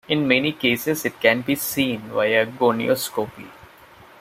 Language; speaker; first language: English; non-native, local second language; Malayalam